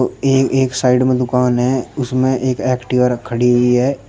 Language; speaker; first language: Hindi; native; Hindi